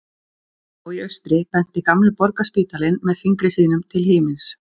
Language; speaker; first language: Icelandic; native; Icelandic